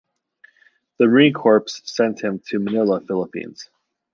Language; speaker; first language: English; native; English